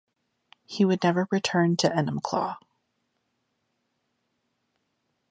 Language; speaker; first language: English; native; English